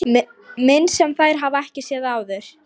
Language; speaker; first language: Icelandic; non-native, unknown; Lithuanian